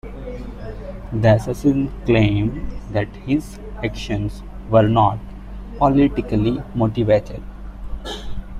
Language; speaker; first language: English; non-native, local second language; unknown